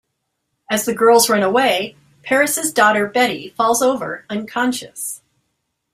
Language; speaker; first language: English; native; English